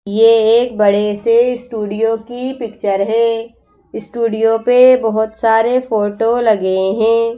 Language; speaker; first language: Hindi; native; Hindi